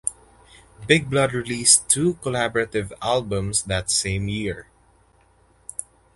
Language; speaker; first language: English; non-native, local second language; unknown